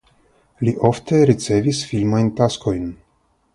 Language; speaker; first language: Esperanto; non-native, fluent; Russian